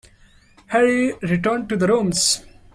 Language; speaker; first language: English; non-native, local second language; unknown